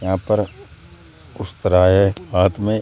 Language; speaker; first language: Hindi; native; Hindi